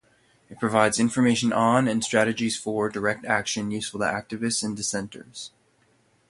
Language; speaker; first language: English; native; English